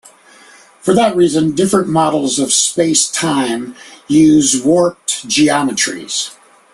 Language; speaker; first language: English; native; English